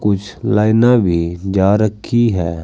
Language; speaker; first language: Hindi; native; Hindi